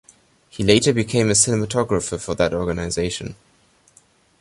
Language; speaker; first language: English; non-native, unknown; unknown